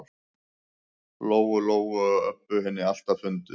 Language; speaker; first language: Icelandic; native; Icelandic